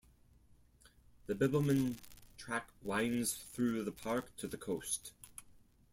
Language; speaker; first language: English; non-native, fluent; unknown